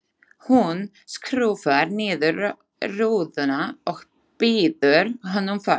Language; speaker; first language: Icelandic; non-native, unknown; Slovak